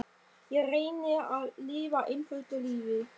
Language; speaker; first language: Icelandic; non-native, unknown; German